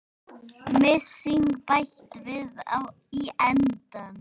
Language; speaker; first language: Icelandic; native; Icelandic